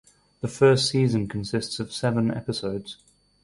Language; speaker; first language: English; native; English